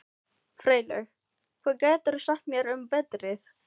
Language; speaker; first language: Icelandic; non-native, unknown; Filipino